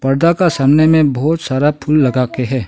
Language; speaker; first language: Hindi; non-native, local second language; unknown